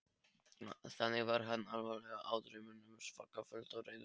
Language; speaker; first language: Icelandic; non-native, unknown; Polish